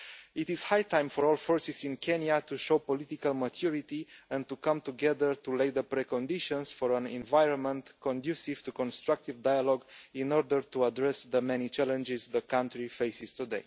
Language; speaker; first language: English; non-native, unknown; Romanian